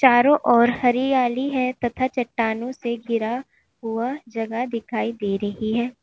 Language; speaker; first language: Hindi; native; Hindi